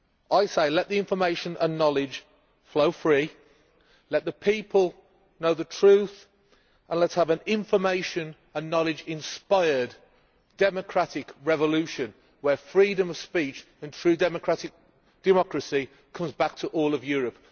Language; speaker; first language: English; native; English